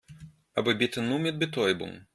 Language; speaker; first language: German; non-native, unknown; Russian